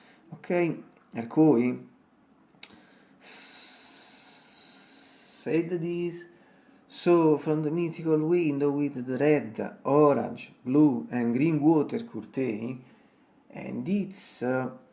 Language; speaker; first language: English; non-native, fluent; Italian